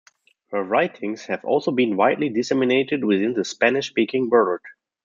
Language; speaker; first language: English; non-native, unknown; German